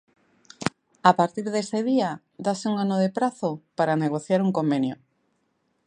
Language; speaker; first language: Galician; native; Galician